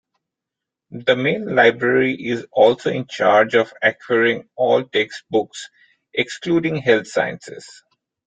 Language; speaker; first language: English; non-native, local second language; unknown